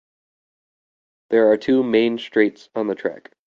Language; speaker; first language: English; native; English